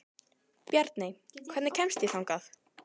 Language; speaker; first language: Icelandic; native; Icelandic